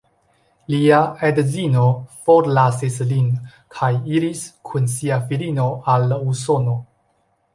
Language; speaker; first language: Esperanto; non-native, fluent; Chinese